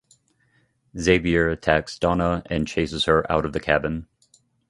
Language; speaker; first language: English; native; English